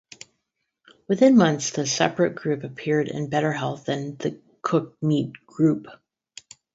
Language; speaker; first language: English; native; English